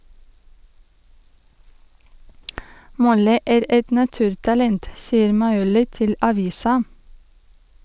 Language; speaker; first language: Norwegian; non-native, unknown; Russian